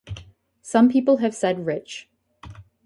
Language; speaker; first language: English; native; English